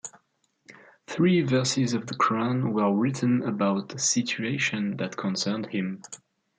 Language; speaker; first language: English; non-native, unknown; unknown